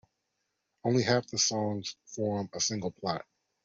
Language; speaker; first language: English; non-native, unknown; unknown